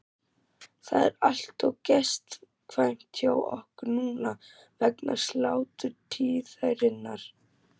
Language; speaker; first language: Icelandic; non-native, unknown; German